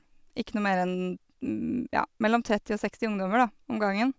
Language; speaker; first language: Norwegian; native; Norwegian